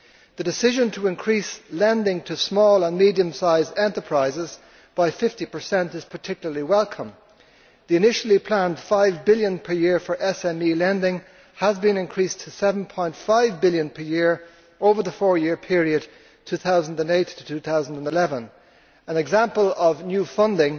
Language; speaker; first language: English; native; English